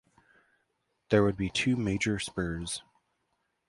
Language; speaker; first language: English; native; English